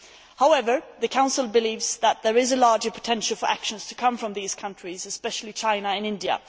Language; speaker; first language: English; non-native, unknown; Swedish